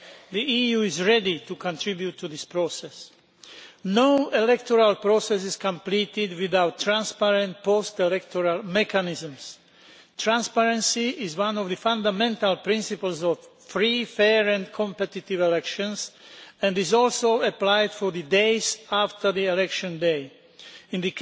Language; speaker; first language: English; non-native, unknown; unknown